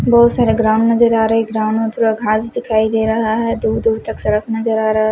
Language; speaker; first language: Hindi; non-native, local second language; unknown